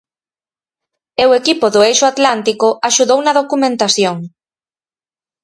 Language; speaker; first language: Galician; native; Galician